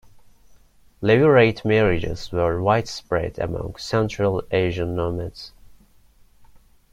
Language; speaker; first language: English; non-native, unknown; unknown